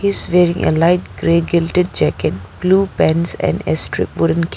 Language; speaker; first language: English; non-native, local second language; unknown